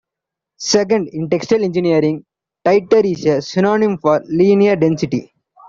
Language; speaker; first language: English; non-native, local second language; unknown